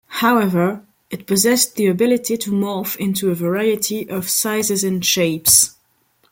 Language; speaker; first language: English; non-native, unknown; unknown